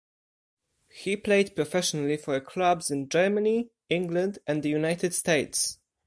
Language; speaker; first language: English; non-native, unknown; Polish